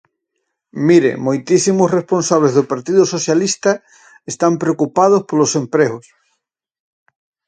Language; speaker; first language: Galician; native; Galician